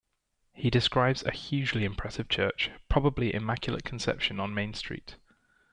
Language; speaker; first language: English; native; English